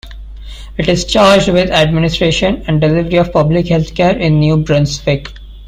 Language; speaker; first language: English; non-native, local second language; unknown